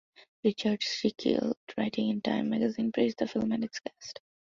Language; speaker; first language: English; non-native, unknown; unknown